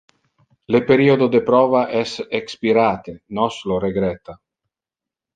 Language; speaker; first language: Interlingua; non-native, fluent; Italian